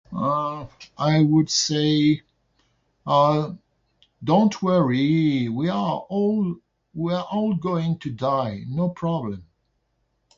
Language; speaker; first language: English; non-native, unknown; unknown